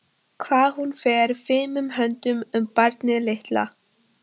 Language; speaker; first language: Icelandic; non-native, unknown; Polish